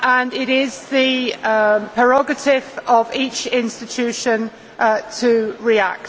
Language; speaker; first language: English; native; English